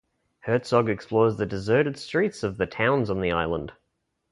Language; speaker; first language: English; native; English